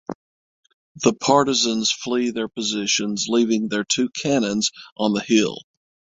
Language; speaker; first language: English; native; English